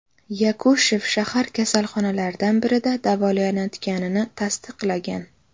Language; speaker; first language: Uzbek; native; Uzbek